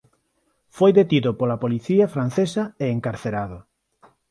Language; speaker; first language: Galician; non-native, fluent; Spanish